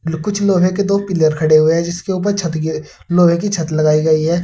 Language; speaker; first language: Hindi; native; Hindi